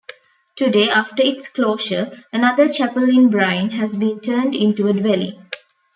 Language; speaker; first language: English; non-native, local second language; Tamil